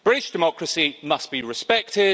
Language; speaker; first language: English; native; English